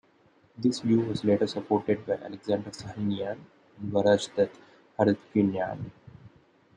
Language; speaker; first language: English; non-native, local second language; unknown